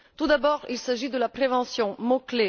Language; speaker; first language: French; non-native, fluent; Bulgarian